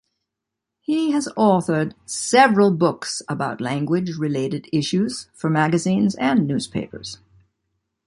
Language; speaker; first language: English; native; English